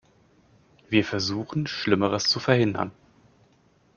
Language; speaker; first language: German; native; German